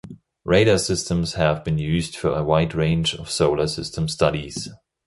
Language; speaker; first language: English; non-native, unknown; German